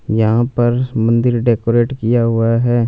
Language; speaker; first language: Hindi; non-native, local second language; Punjabi